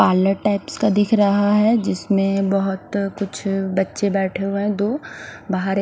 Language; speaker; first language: Hindi; non-native, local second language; Punjabi